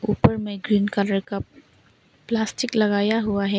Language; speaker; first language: Hindi; non-native, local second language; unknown